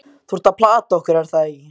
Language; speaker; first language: Icelandic; native; Icelandic